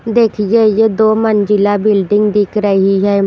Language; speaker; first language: Hindi; non-native, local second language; Punjabi